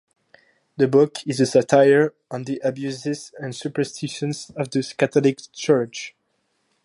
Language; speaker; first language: English; non-native, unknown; French